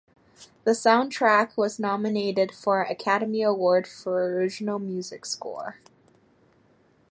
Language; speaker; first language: English; native; English